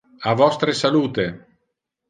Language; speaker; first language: Interlingua; non-native, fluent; Italian